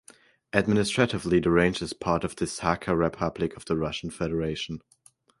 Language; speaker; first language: English; non-native, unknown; German